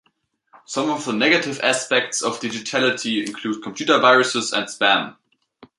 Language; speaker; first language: English; native; English